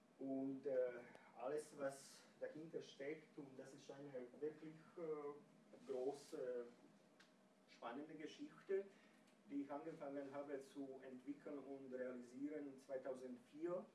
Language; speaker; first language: German; non-native, fluent; Croatian